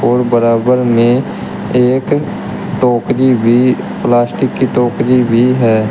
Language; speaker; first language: Hindi; native; Hindi